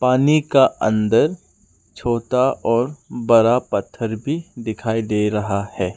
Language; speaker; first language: Hindi; non-native, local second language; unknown